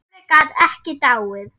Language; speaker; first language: Icelandic; non-native, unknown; German